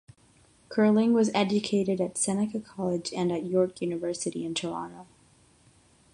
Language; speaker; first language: English; non-native, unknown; Catalan